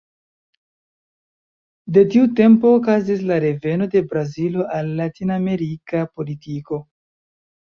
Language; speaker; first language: Esperanto; non-native, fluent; Chinese